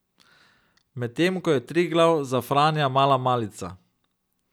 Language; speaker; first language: Slovenian; native; Slovenian